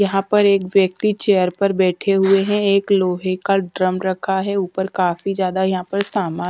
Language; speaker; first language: Hindi; non-native, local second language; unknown